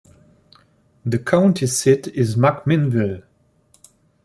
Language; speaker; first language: English; non-native, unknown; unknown